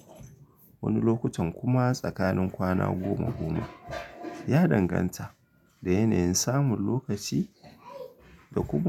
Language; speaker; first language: Hausa; native; Hausa